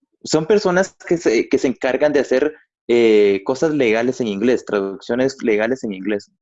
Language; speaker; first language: Spanish; native; Spanish